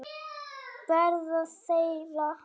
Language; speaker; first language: Icelandic; native; Icelandic